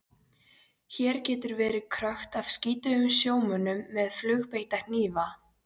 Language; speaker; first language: Icelandic; non-native, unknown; Polish